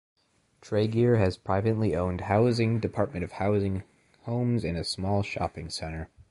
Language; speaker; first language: English; native; English